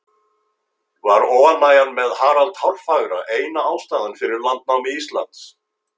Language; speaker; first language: Icelandic; native; Icelandic